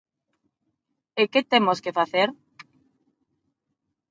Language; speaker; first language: Galician; non-native, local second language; Spanish